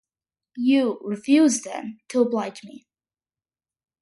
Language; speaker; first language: English; early bilingual, other home language; Malayalam